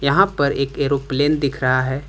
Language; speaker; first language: Hindi; native; Hindi